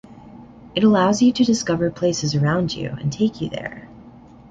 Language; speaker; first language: English; native; English